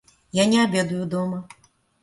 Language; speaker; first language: Russian; native; Russian